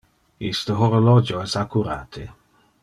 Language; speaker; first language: Interlingua; non-native, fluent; Dutch